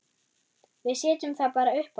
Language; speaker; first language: Icelandic; non-native, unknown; German